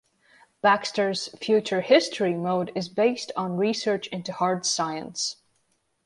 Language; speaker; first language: English; non-native, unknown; Latvian